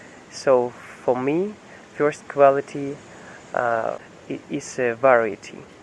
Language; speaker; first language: English; non-native, learner; Russian